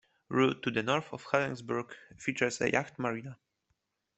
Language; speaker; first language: English; non-native, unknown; Polish